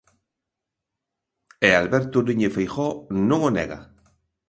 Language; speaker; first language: Galician; native; Galician